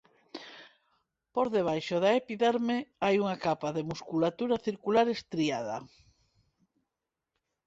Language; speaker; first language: Galician; non-native, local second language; Spanish